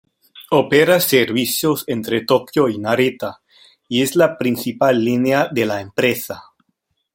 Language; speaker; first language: Spanish; non-native, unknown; German